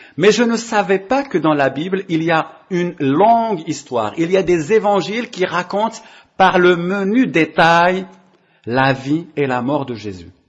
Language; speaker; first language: French; non-native, local second language; Arabic